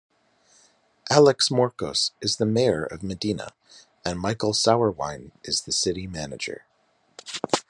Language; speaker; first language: English; native; English